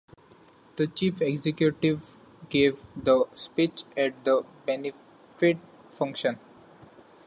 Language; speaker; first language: English; non-native, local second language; Marathi